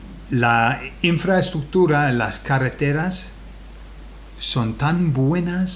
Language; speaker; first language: Spanish; non-native, fluent; English